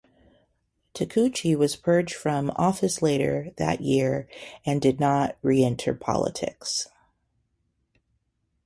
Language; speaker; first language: English; native; English